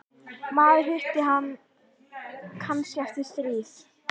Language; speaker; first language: Icelandic; native; Icelandic